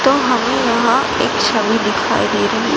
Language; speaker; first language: Hindi; non-native, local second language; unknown